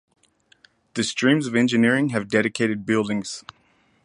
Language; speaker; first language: English; native; English